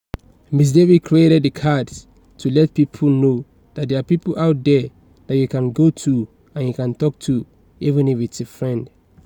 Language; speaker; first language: English; non-native, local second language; Yoruba